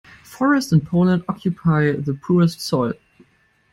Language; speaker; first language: English; non-native, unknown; German